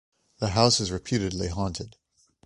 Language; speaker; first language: English; native; English